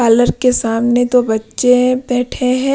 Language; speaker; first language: Hindi; non-native, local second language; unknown